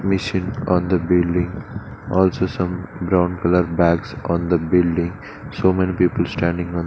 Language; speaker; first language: English; non-native, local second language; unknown